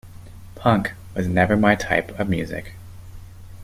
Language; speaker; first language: English; native; English